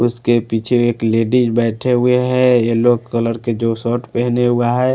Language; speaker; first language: Hindi; non-native, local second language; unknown